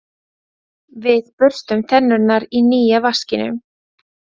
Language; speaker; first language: Icelandic; non-native, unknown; Latvian